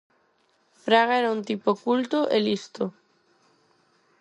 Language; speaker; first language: Galician; non-native, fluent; Spanish